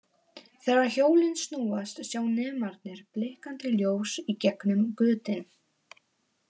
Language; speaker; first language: Icelandic; non-native, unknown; Polish